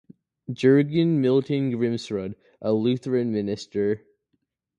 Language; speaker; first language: English; native; English